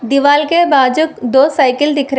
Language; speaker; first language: Hindi; non-native, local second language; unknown